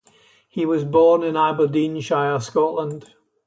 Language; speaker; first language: English; native; English